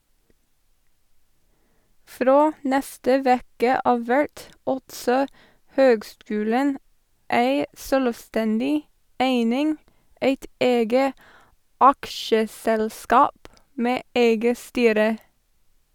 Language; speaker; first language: Norwegian; non-native, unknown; English